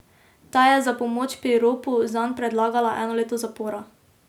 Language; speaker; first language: Slovenian; native; Slovenian